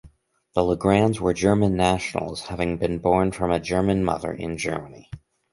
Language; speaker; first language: English; native; English